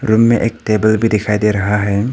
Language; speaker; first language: Hindi; non-native, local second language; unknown